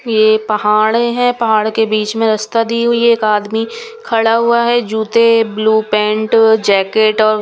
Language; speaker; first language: Hindi; non-native, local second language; Punjabi